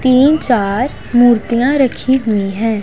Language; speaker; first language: Hindi; non-native, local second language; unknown